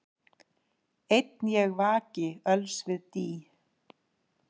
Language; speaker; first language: Icelandic; native; Icelandic